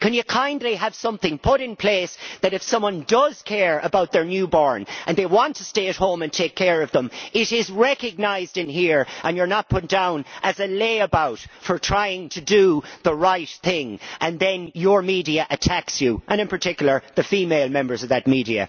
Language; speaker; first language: English; native; English